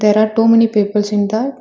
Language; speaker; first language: English; non-native, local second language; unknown